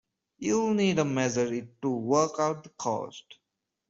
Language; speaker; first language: English; non-native, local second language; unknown